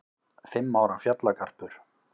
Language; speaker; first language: Icelandic; native; Icelandic